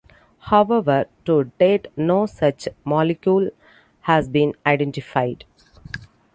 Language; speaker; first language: English; non-native, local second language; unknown